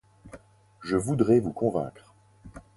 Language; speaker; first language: French; native; French